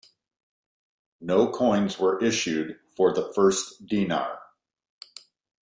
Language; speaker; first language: English; native; English